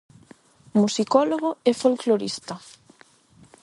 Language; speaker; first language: Galician; non-native, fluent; Spanish